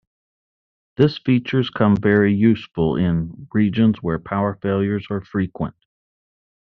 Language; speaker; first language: English; native; English